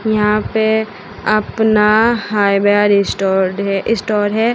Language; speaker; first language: Hindi; native; Hindi